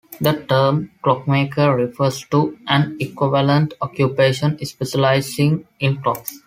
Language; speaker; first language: English; non-native, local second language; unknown